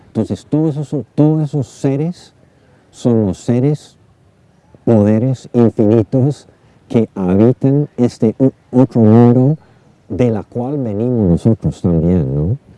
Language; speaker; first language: Spanish; non-native, fluent; English